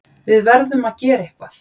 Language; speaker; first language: Icelandic; native; Icelandic